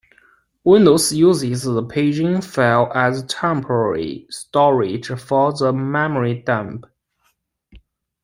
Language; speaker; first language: English; non-native, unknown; Chinese